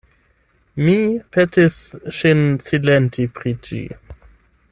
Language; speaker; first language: Esperanto; non-native, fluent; German